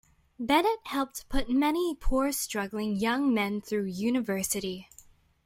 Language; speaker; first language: English; native; English